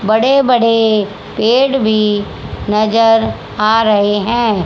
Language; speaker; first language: Hindi; native; Hindi